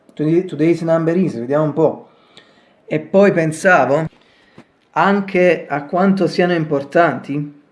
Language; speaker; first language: Italian; native; Italian